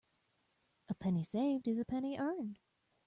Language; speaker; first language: English; native; English